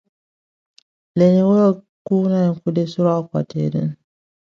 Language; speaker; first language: English; non-native, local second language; Hausa